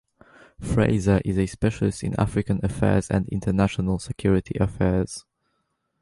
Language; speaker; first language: English; native; English